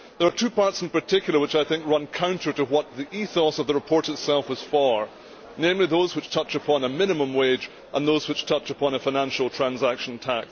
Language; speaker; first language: English; native; English